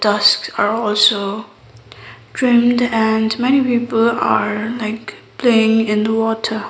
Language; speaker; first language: English; non-native, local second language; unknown